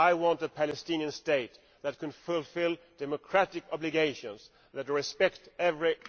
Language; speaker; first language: English; non-native, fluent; Swedish